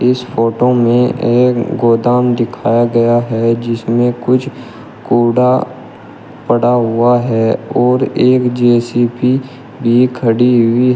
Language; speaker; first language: Hindi; native; Hindi